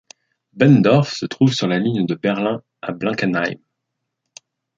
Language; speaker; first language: French; native; French